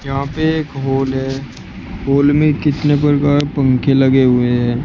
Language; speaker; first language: Hindi; native; Hindi